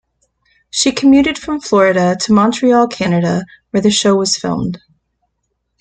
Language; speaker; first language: English; native; English